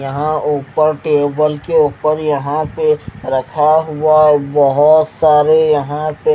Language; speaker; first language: Hindi; native; Hindi